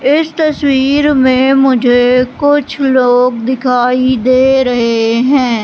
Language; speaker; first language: Hindi; native; Hindi